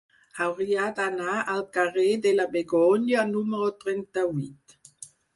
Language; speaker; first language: Catalan; non-native, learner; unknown